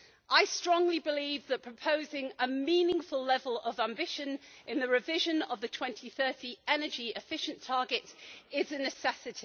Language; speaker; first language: English; native; English